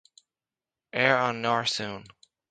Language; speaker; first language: Irish; native; Irish